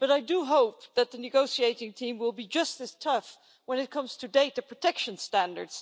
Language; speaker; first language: English; non-native, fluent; Dutch